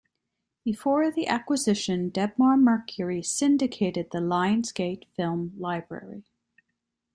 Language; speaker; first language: English; native; English